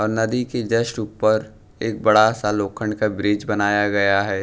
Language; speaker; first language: Hindi; non-native, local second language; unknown